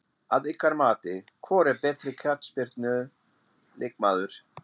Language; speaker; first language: Icelandic; non-native, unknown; German